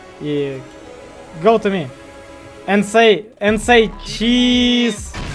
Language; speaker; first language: English; non-native, learner; Russian